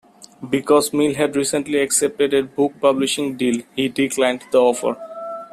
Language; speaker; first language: English; non-native, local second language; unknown